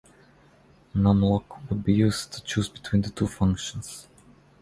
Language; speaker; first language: English; non-native, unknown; Croatian